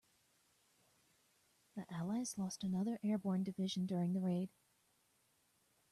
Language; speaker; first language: English; native; English